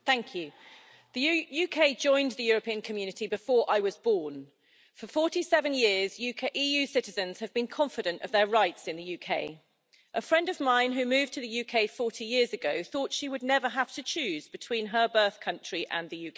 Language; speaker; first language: English; native; English